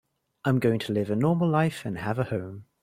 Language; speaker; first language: English; native; English